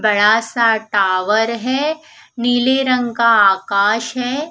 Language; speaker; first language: Hindi; non-native, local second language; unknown